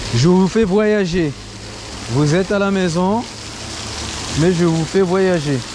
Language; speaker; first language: French; non-native, local second language; Comorian